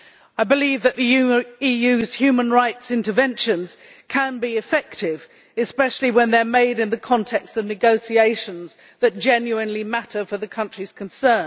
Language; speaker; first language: English; native; English